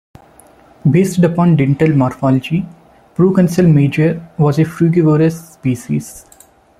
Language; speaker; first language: English; non-native, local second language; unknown